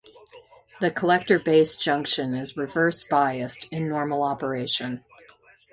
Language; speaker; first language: English; native; English